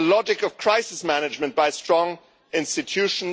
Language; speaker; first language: English; non-native, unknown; German